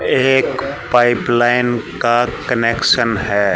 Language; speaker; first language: Hindi; native; Hindi